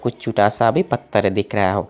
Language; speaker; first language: Hindi; non-native, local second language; Bangla